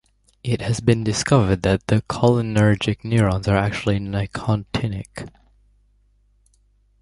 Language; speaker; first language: English; native; English